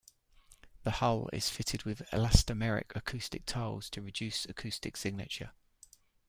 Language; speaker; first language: English; native; English